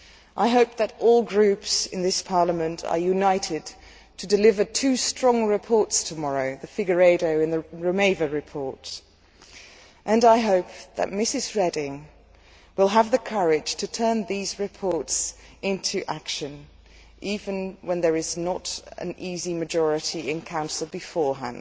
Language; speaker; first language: English; non-native, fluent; Dutch